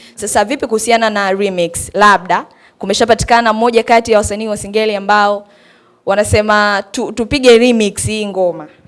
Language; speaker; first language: Swahili; native; Swahili